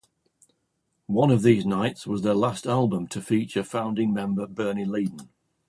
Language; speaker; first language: English; native; English